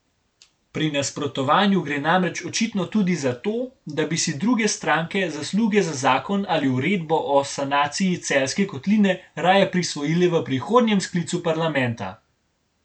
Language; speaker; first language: Slovenian; native; Slovenian